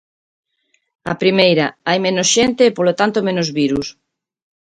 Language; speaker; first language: Galician; native; Galician